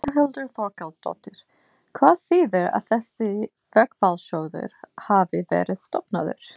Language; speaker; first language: Icelandic; non-native, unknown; English